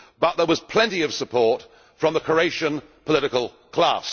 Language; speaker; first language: English; native; English